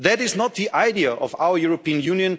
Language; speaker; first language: English; non-native, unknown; German